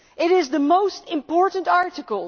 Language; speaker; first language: English; non-native, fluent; Dutch